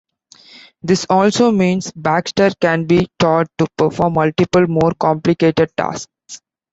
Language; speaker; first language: English; non-native, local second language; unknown